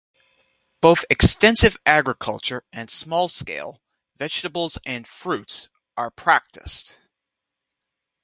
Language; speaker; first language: English; native; English